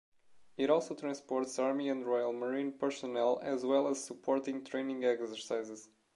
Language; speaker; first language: English; non-native, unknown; Portuguese